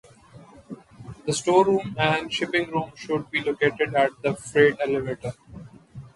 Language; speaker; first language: English; non-native, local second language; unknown